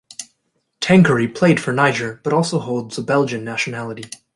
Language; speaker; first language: English; native; English